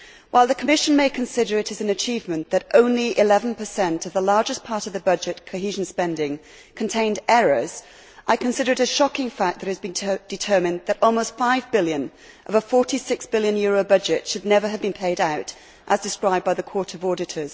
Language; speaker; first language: English; native; English